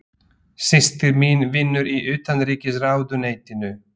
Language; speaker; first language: Icelandic; non-native, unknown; Slovak